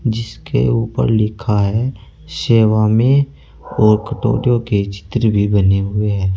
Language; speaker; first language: Hindi; native; Hindi